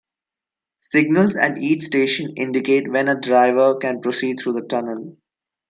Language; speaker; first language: English; non-native, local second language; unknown